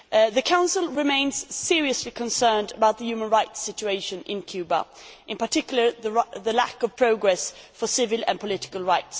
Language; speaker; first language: English; non-native, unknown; Swedish